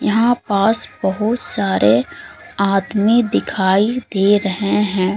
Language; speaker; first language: Hindi; native; Hindi